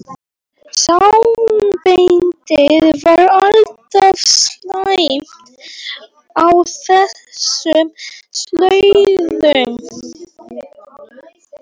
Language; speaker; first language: Icelandic; non-native, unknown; Polish